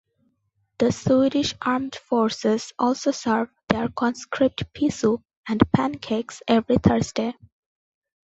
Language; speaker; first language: English; non-native, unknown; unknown